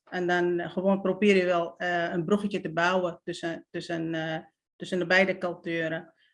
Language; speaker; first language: Dutch; non-native, fluent; Arabic